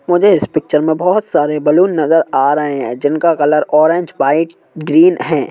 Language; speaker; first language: Hindi; native; Hindi